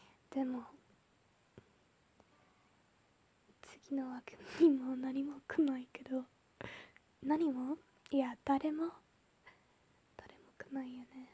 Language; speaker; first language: Japanese; non-native, learner; English